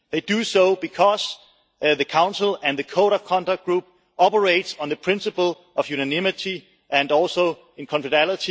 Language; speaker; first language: English; non-native, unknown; Danish